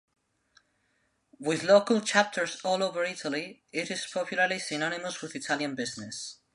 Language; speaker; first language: English; non-native, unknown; Spanish